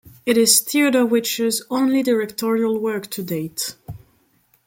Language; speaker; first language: English; non-native, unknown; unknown